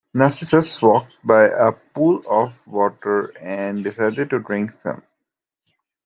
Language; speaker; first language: English; native; English